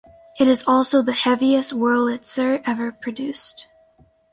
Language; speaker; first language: English; native; English